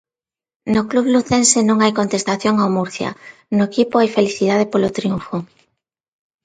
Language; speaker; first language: Galician; non-native, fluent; Spanish